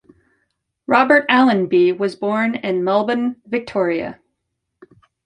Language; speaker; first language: English; native; English